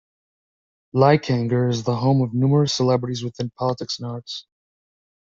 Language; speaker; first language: English; native; English